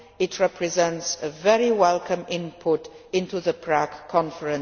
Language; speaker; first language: English; non-native, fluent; Luxembourgish